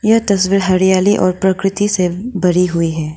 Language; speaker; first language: Hindi; non-native, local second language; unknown